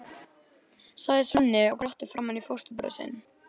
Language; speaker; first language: Icelandic; native; Icelandic